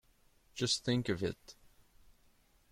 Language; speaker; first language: English; non-native, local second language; French